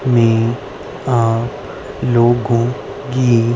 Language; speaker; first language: Hindi; native; Hindi